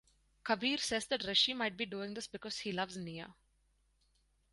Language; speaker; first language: English; non-native, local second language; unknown